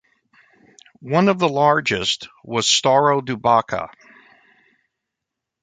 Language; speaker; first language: English; native; English